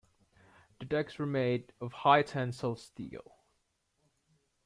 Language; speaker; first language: English; native; English